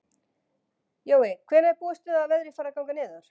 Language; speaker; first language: Icelandic; native; Icelandic